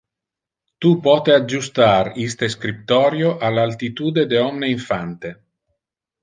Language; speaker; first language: Interlingua; non-native, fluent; Italian